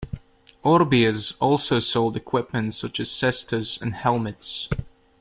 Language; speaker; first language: English; native; English